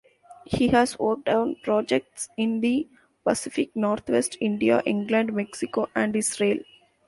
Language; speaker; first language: English; non-native, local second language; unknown